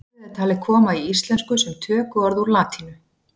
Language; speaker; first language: Icelandic; native; Icelandic